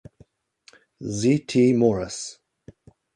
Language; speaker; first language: English; native; English